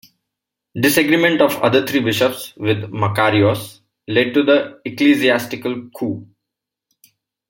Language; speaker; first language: English; non-native, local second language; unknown